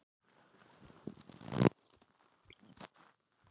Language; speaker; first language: Icelandic; native; Icelandic